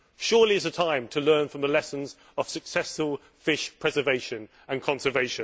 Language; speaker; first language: English; native; English